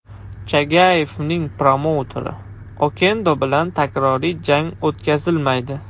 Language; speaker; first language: Uzbek; non-native, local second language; Russian